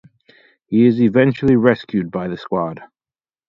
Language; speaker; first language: English; native; English